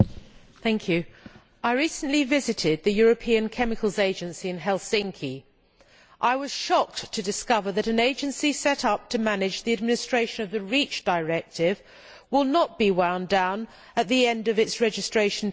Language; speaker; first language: English; native; English